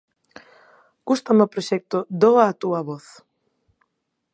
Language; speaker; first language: Galician; non-native, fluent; Spanish